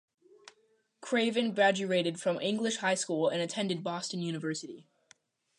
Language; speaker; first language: English; native; English